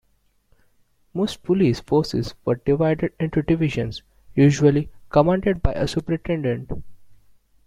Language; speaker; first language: English; non-native, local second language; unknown